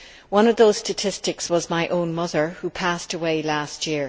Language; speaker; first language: English; native; English